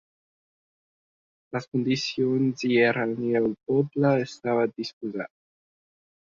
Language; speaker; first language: Catalan; non-native, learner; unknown